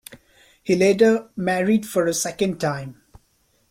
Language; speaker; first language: English; non-native, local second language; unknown